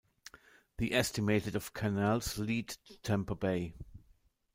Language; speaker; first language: English; non-native, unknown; German